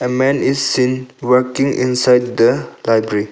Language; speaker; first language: English; non-native, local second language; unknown